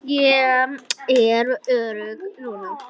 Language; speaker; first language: Icelandic; native; Icelandic